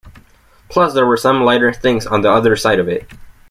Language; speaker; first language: English; native; English